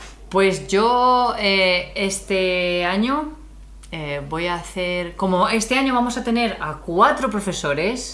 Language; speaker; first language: Spanish; native; Spanish